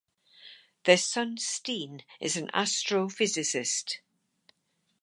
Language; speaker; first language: English; native; English